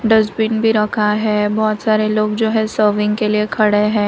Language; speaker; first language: Hindi; non-native, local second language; Gujarati